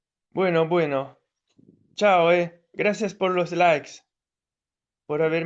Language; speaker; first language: Spanish; non-native, related language; Italian